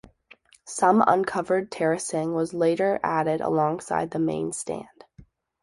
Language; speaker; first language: English; native; English